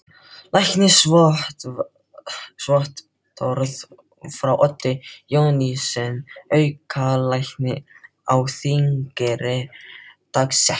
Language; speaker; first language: Icelandic; non-native, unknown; Filipino